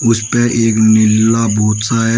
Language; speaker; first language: Hindi; native; Hindi